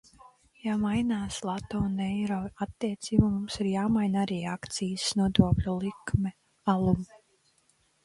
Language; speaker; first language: Latvian; non-native, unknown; Russian